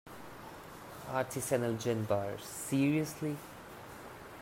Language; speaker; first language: English; non-native, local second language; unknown